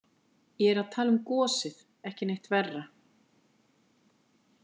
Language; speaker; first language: Icelandic; native; Icelandic